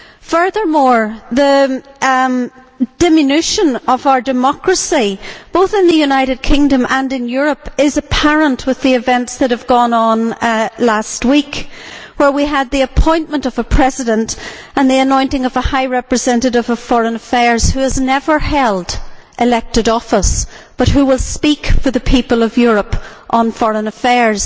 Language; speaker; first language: English; native; English